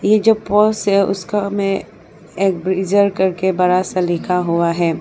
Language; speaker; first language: Hindi; early bilingual, other home language; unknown